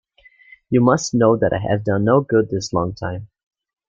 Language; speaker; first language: English; native; English